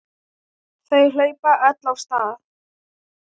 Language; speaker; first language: Icelandic; non-native, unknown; Thai